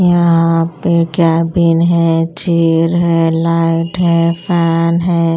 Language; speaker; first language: Hindi; non-native, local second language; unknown